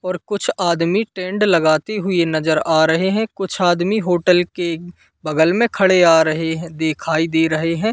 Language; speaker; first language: Hindi; native; Hindi